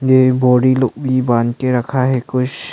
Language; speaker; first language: Hindi; non-native, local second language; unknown